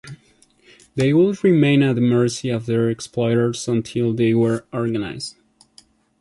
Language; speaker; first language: English; non-native, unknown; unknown